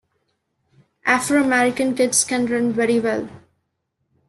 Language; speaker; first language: English; non-native, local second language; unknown